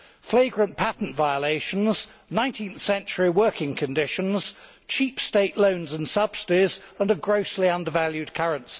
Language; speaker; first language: English; native; English